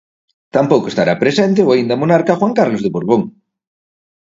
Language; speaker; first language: Galician; native; Galician